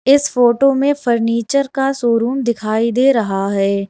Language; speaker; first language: Hindi; native; Hindi